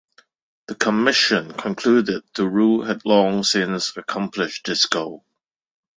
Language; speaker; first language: English; non-native, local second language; Cantonese